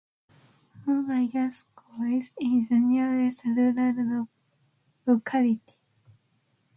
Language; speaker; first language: English; non-native, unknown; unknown